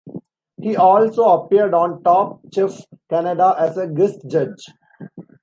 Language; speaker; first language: English; non-native, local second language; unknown